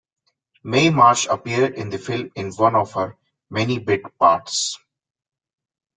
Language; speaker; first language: English; non-native, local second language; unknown